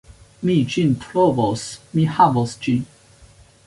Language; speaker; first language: Esperanto; non-native, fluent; Chinese